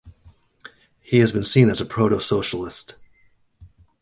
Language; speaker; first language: English; native; English